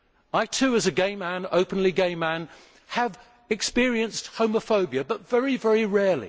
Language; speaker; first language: English; native; English